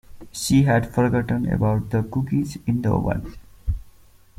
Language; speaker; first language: English; native; English